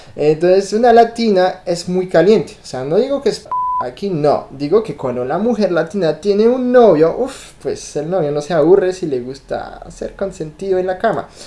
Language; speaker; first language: Spanish; non-native, fluent; French